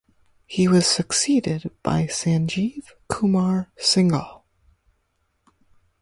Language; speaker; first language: English; native; English